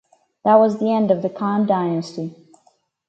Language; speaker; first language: English; native; English